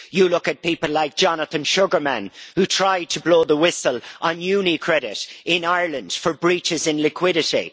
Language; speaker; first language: English; native; English